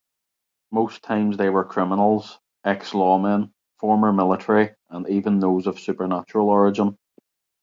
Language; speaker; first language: English; native; English